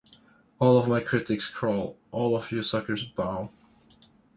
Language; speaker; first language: English; non-native, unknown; Swedish